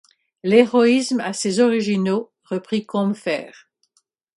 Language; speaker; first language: French; non-native, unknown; English